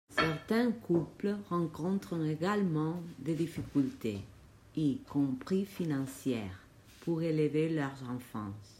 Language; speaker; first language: French; non-native, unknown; Catalan